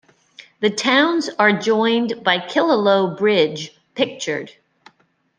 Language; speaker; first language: English; native; English